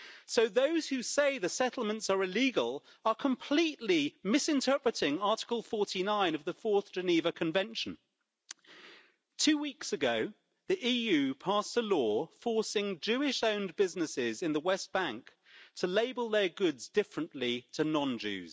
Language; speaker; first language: English; native; English